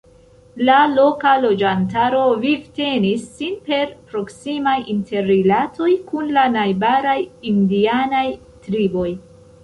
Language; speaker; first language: Esperanto; non-native, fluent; Central Kurdish